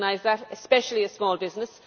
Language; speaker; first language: English; native; English